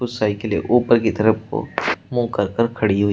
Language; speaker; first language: Hindi; native; Hindi